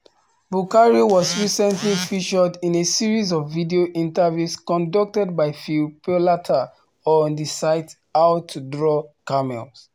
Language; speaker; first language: English; non-native, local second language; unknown